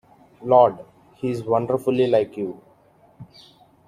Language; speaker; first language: English; non-native, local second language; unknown